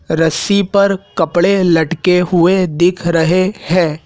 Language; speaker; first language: Hindi; native; Hindi